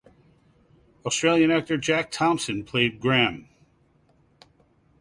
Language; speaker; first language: English; native; English